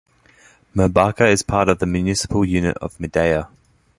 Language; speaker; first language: English; native; English